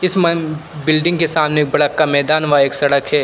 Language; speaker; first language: Hindi; native; Hindi